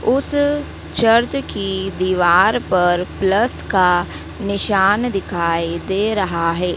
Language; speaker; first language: Hindi; native; Hindi